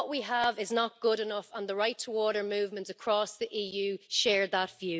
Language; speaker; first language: English; native; English